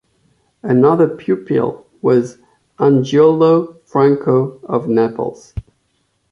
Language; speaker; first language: English; non-native, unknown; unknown